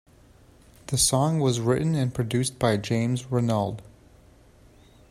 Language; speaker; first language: English; native; English